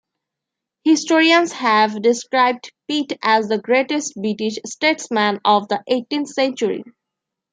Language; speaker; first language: English; non-native, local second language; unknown